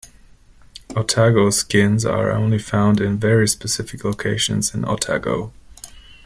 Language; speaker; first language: English; non-native, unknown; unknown